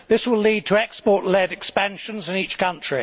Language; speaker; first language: English; native; English